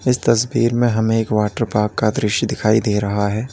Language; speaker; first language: Hindi; native; Hindi